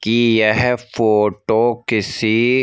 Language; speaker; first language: Hindi; native; Hindi